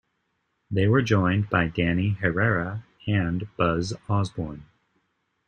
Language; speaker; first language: English; native; English